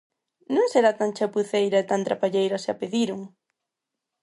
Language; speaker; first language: Galician; non-native, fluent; Spanish